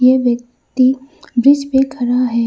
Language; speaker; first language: Hindi; non-native, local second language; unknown